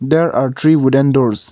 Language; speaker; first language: English; non-native, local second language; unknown